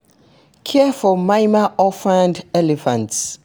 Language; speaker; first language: English; non-native, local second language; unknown